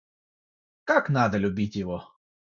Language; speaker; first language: Russian; non-native, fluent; Georgian